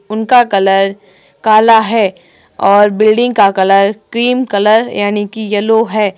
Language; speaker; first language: Hindi; native; Hindi